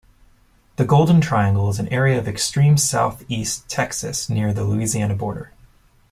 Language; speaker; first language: English; native; English